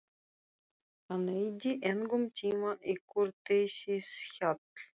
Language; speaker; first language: Icelandic; non-native, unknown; Russian